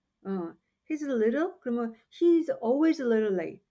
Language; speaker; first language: English; non-native, fluent; Korean